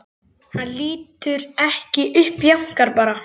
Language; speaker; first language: Icelandic; native; Icelandic